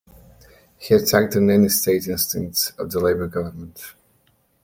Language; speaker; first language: English; native; English